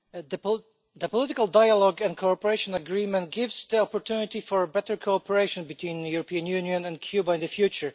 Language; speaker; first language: English; non-native, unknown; Polish